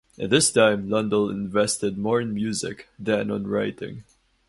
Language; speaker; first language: English; non-native, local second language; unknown